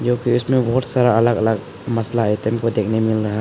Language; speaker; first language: Hindi; non-native, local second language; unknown